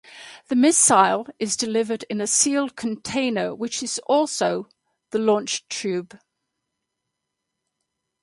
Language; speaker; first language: English; native; English